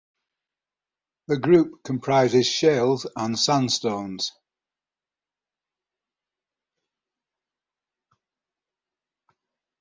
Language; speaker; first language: English; native; English